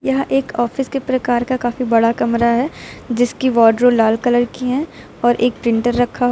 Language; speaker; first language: Hindi; native; Hindi